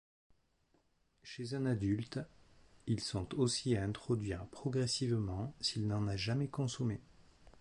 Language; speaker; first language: French; native; French